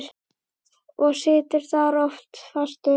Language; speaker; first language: Icelandic; native; Icelandic